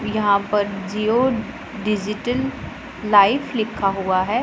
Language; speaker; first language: Hindi; non-native, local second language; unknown